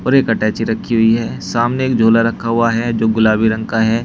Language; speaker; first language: Hindi; native; Hindi